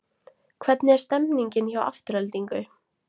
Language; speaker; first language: Icelandic; non-native, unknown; Latvian